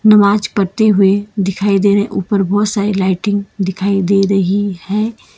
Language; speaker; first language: Hindi; non-native, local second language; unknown